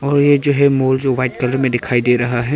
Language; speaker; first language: Hindi; non-native, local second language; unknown